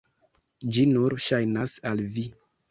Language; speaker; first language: Esperanto; non-native, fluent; Kinyarwanda